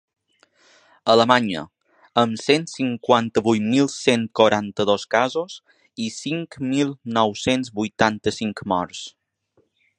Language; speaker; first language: Catalan; native; Catalan